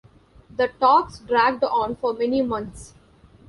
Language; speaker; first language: English; non-native, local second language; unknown